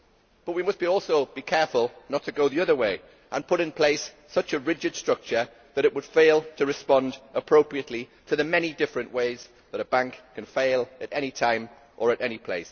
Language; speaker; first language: English; native; English